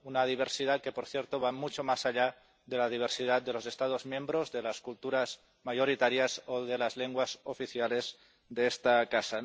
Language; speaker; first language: Spanish; non-native, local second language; Catalan